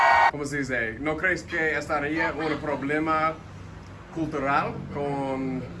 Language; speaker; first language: Spanish; non-native, learner; English